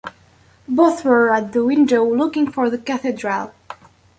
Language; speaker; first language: English; native; English